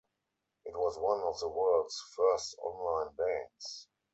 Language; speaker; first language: English; non-native, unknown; German